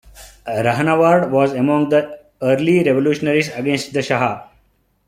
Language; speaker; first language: English; non-native, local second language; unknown